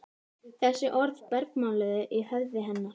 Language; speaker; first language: Icelandic; native; Icelandic